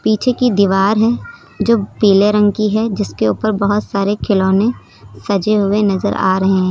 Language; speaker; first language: Hindi; native; Hindi